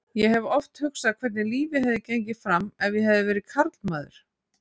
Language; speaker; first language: Icelandic; native; Icelandic